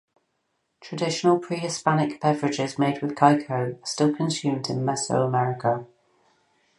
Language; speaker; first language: English; native; English